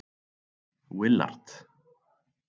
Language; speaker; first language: Icelandic; native; Icelandic